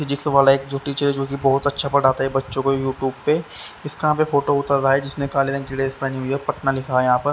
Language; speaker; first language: Hindi; native; Hindi